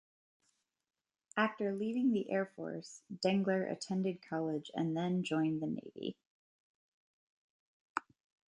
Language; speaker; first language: English; native; English